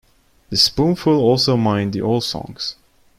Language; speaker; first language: English; non-native, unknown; Turkish